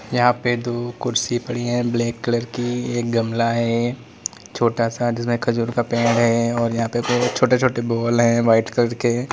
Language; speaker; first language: Hindi; native; Hindi